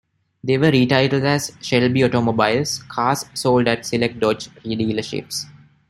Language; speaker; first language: English; non-native, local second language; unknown